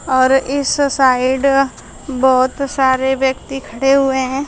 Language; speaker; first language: Hindi; native; Hindi